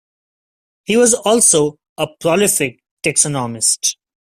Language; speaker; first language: English; non-native, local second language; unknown